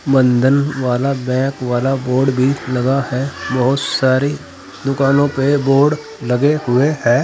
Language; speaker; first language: Hindi; native; Hindi